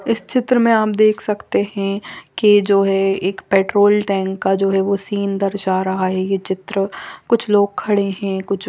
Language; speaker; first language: Hindi; non-native, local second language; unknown